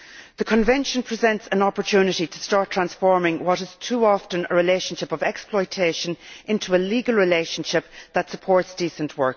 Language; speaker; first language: English; native; English